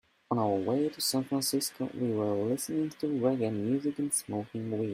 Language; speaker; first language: English; non-native, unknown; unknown